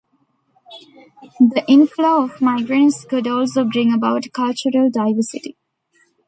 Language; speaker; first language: English; non-native, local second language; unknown